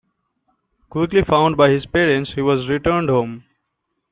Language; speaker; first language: English; non-native, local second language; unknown